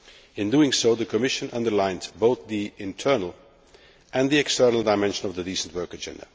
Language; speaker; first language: English; non-native, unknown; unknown